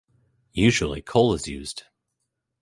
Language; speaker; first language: English; native; English